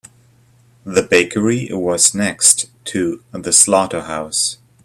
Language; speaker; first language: English; native; English